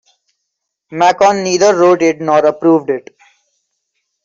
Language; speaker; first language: English; non-native, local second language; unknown